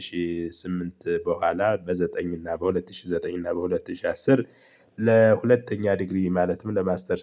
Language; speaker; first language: Amharic; native; Amharic